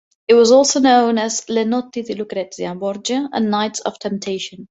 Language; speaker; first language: English; non-native, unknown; Catalan